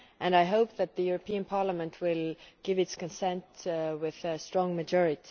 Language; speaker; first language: English; non-native, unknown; Estonian